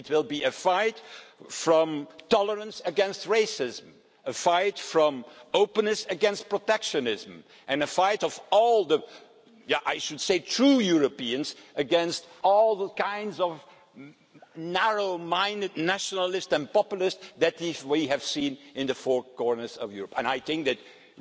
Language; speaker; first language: English; non-native, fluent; Dutch